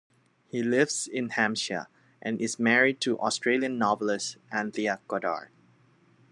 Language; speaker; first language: English; non-native, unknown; Thai